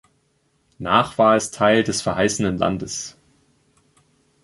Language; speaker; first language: German; native; German